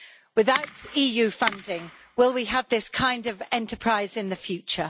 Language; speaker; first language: English; native; English